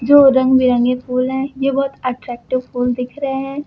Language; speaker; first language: Hindi; native; Hindi